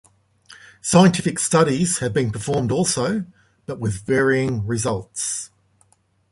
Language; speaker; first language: English; native; English